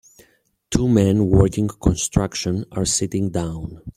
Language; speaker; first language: English; native; English